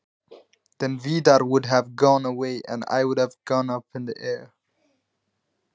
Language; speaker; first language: Icelandic; non-native, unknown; Nepali